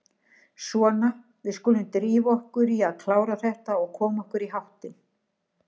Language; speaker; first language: Icelandic; native; Icelandic